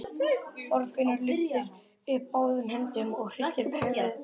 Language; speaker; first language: Icelandic; native; Icelandic